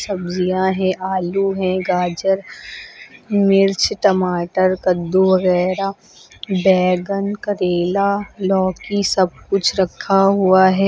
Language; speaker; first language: Hindi; native; Hindi